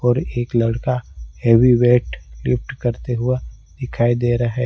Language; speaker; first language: Hindi; non-native, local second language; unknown